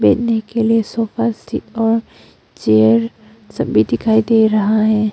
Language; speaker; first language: Hindi; early bilingual, other home language; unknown